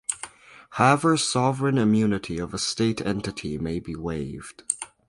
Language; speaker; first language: English; native; English